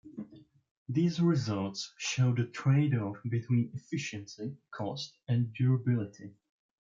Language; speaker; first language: English; non-native, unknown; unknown